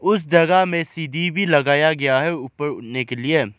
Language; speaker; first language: Hindi; non-native, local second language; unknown